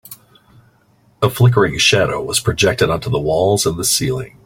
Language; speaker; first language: English; native; English